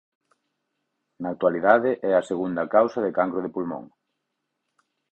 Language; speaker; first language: Galician; native; Galician